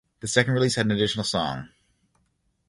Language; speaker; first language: English; native; English